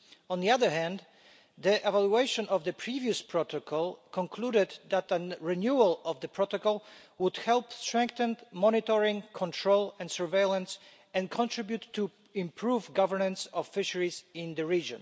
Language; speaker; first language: English; non-native, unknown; Polish